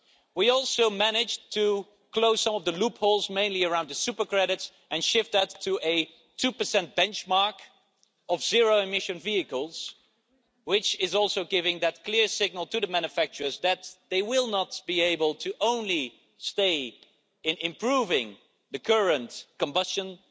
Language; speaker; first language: English; non-native, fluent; Dutch